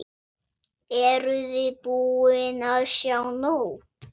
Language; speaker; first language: Icelandic; non-native, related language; Swedish